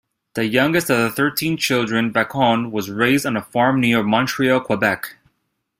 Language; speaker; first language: English; native; English